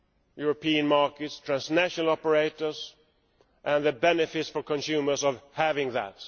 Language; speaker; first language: English; non-native, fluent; Swedish